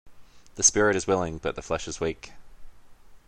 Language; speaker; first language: English; native; English